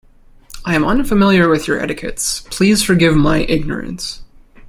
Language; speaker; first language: English; native; English